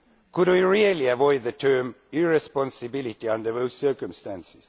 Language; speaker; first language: English; non-native, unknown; Estonian